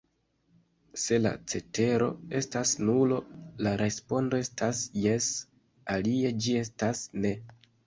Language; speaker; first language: Esperanto; non-native, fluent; Kinyarwanda